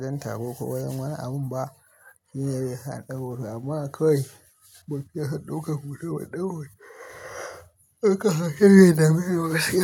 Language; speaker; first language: Hausa; native; Hausa